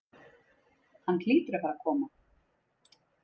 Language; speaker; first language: Icelandic; native; Icelandic